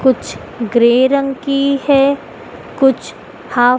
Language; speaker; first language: Hindi; native; Hindi